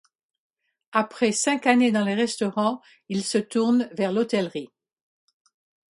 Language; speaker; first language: French; non-native, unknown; English